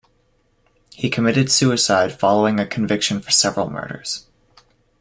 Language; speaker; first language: English; native; English